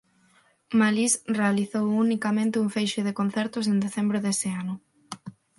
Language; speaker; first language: Galician; non-native, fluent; Spanish